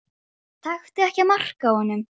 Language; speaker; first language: Icelandic; native; Icelandic